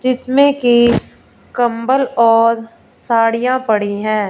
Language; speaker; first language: Hindi; non-native, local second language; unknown